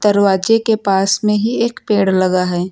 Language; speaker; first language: Hindi; native; Hindi